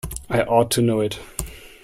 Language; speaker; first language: English; non-native, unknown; German